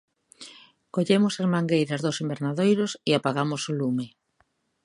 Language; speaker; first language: Galician; native; Galician